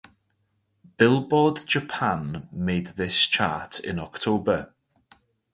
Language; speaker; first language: English; native; English